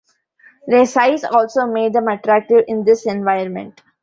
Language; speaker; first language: English; non-native, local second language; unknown